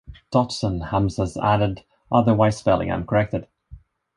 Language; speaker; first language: English; non-native, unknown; Swedish